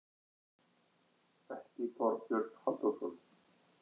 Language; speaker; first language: Icelandic; native; Icelandic